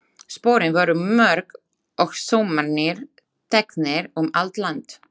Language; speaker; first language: Icelandic; non-native, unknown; Slovak